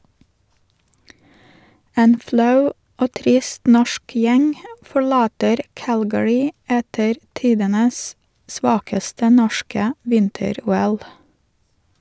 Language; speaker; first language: Norwegian; non-native, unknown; Russian